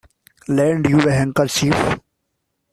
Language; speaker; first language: English; non-native, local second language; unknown